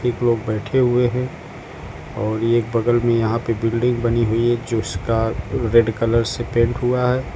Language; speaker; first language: Hindi; native; Hindi